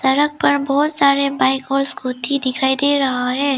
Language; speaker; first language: Hindi; early bilingual, other home language; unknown